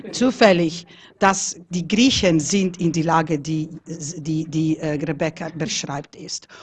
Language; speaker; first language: German; non-native, fluent; Italian